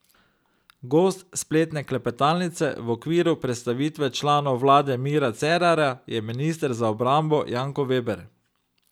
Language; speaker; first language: Slovenian; native; Slovenian